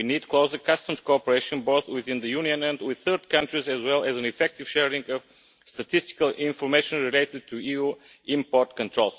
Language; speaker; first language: English; non-native, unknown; Bulgarian